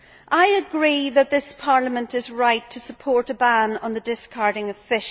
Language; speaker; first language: English; native; English